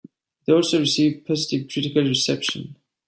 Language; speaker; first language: English; non-native, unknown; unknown